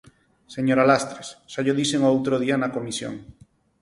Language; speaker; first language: Galician; non-native, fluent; Spanish